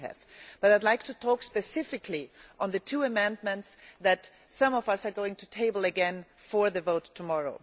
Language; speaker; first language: English; non-native, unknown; German